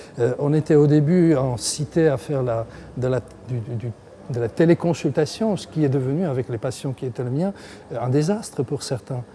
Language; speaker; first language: French; non-native, fluent; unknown